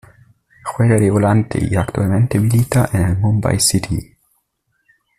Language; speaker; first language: Spanish; native; Spanish